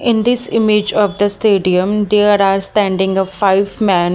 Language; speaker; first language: English; non-native, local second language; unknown